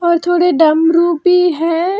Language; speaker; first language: Hindi; non-native, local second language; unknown